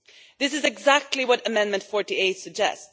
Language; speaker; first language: English; non-native, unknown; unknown